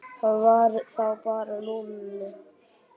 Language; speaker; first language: Icelandic; native; Icelandic